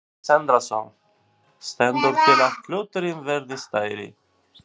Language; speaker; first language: Icelandic; non-native, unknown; Albanian